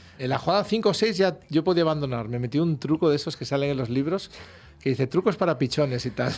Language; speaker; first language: Spanish; native; Spanish